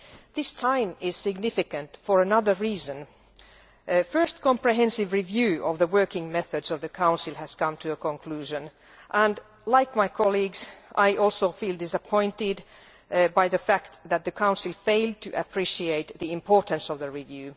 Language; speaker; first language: English; non-native, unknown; Finnish